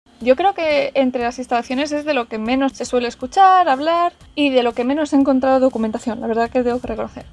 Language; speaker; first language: Spanish; native; Spanish